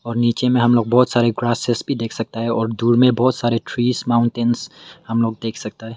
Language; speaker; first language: Hindi; non-native, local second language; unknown